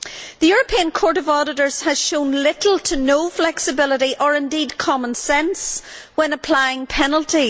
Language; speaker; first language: English; native; English